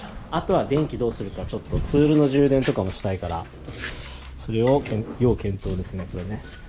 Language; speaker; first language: Japanese; native; Japanese